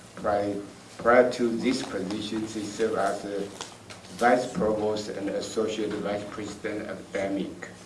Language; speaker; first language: English; non-native, fluent; Chinese